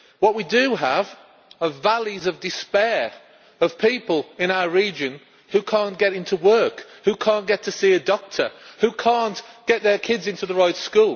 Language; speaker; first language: English; native; English